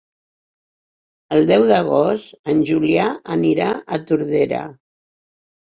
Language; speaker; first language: Catalan; non-native, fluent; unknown